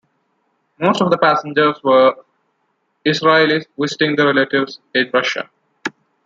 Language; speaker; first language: English; non-native, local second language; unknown